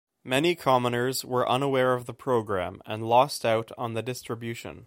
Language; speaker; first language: English; native; English